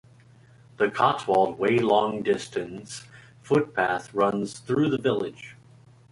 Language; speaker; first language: English; native; English